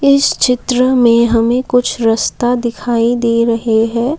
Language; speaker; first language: Hindi; non-native, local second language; Assamese